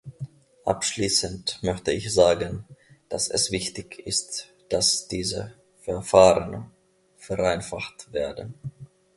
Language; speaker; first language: German; non-native, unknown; Finnish